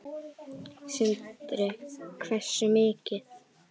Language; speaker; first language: Icelandic; native; Icelandic